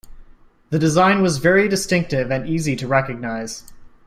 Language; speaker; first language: English; native; English